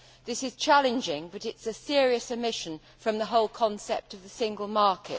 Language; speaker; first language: English; native; English